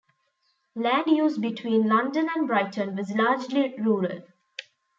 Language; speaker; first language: English; non-native, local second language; Tamil